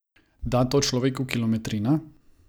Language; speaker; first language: Slovenian; non-native, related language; Croatian